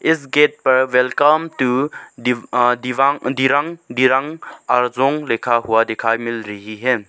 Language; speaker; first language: Hindi; non-native, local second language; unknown